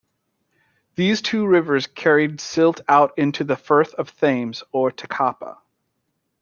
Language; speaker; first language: English; native; English